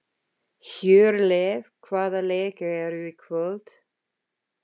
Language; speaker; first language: Icelandic; non-native, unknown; English